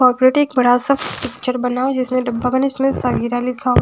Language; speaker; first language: Hindi; non-native, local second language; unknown